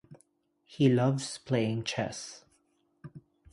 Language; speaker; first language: English; non-native, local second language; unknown